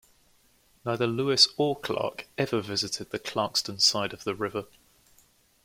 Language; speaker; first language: English; native; English